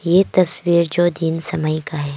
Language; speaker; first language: Hindi; non-native, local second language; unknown